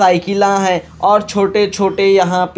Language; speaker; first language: Hindi; non-native, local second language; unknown